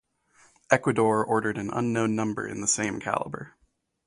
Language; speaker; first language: English; native; English